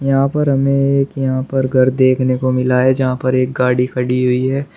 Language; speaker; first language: Hindi; native; Hindi